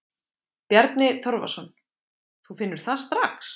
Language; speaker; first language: Icelandic; native; Icelandic